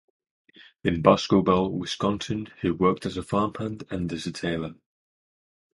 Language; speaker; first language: English; non-native, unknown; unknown